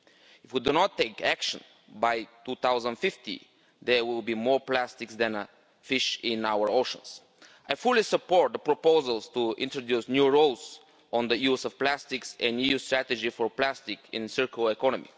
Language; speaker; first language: English; non-native, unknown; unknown